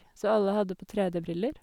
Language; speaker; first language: Norwegian; native; Norwegian